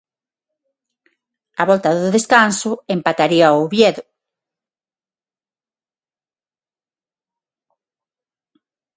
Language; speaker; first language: Galician; non-native, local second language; Spanish